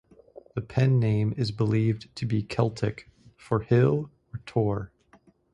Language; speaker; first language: English; native; English